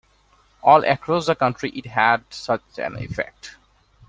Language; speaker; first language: English; non-native, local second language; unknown